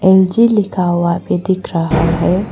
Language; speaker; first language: Hindi; non-native, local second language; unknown